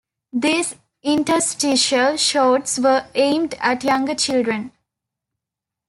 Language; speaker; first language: English; non-native, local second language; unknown